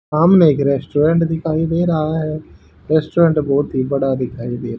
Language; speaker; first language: Hindi; native; Hindi